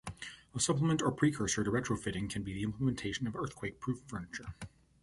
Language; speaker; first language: English; native; English